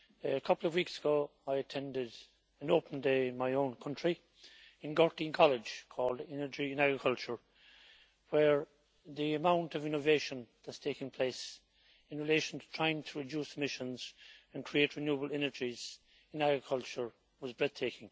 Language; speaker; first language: English; native; English